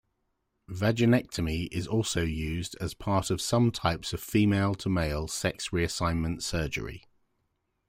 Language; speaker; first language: English; native; English